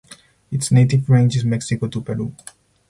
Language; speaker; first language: English; non-native, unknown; Spanish